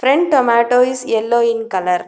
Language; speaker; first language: English; non-native, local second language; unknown